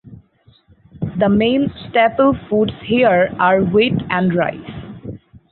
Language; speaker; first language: English; non-native, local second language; Bangla